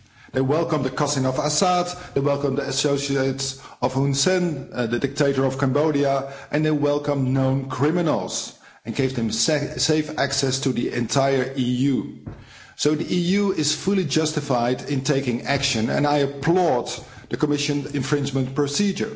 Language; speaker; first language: English; non-native, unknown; Dutch